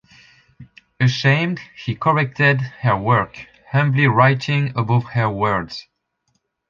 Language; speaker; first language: English; non-native, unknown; French